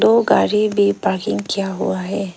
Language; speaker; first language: Hindi; non-native, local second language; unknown